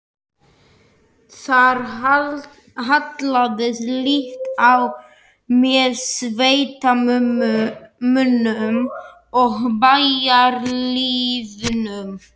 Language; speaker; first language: Icelandic; non-native, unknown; Slovak